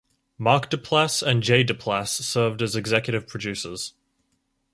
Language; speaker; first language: English; native; English